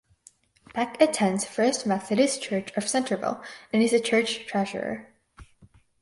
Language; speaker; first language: English; native; English